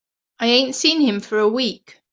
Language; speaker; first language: English; native; English